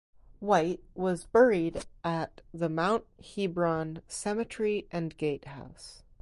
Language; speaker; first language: English; native; English